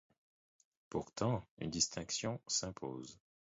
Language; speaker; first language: French; non-native, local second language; Haitian Creole